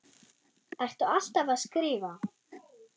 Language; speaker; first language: Icelandic; non-native, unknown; German